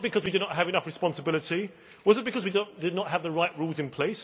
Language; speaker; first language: English; native; English